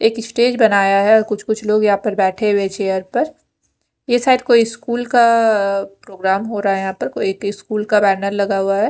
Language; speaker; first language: Hindi; non-native, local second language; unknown